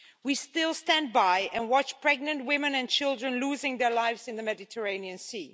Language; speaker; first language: English; non-native, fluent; Dutch